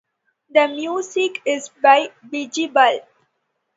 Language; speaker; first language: English; non-native, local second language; Tamil